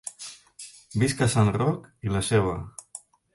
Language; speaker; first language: Catalan; native; Catalan